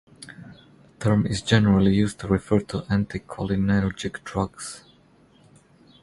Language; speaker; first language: English; non-native, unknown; Croatian